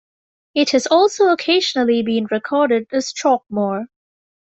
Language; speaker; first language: English; native; English